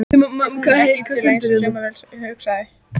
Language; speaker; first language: Icelandic; native; Icelandic